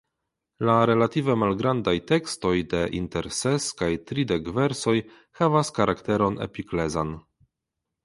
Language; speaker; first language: Esperanto; non-native, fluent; Polish